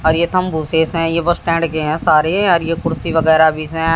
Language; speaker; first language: Hindi; native; Hindi